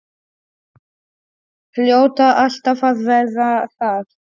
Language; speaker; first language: Icelandic; non-native, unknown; Polish